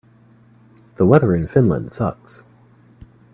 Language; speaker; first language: English; native; English